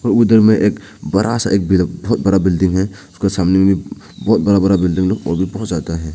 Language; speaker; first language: Hindi; non-native, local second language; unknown